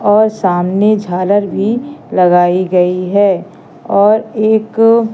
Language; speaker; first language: Hindi; native; Hindi